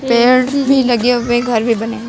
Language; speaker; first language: Hindi; native; Hindi